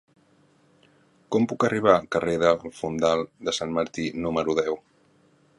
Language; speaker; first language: Catalan; native; Catalan